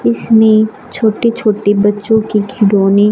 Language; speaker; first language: Hindi; non-native, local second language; Punjabi